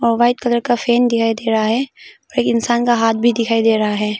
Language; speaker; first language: Hindi; non-native, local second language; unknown